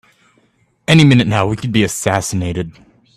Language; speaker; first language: English; native; English